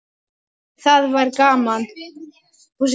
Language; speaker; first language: Icelandic; non-native, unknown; Polish